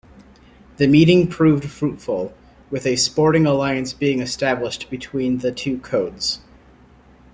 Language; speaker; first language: English; native; English